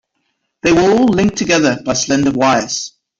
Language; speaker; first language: English; native; English